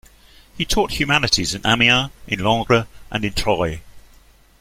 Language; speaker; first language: English; native; English